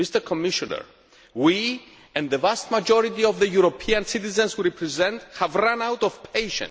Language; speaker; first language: English; non-native, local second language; Greek